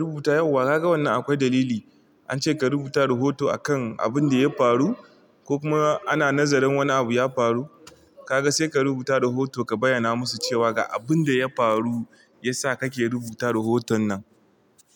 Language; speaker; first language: Hausa; non-native, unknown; Igbo